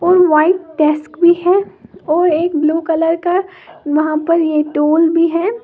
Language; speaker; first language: Hindi; native; Hindi